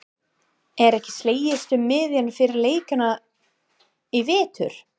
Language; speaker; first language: Icelandic; non-native, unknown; English